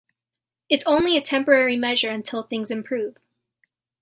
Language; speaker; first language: English; native; English